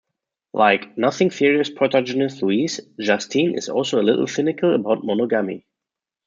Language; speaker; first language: English; non-native, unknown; German